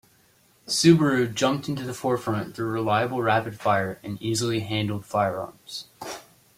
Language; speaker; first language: English; native; English